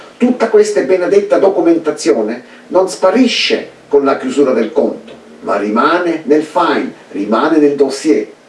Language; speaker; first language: Italian; early bilingual, heritage; Italian